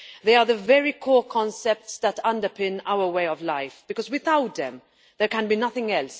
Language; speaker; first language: English; non-native, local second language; Maltese